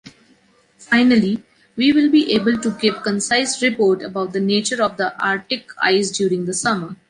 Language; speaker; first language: English; non-native, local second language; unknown